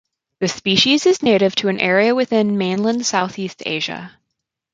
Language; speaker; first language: English; native; English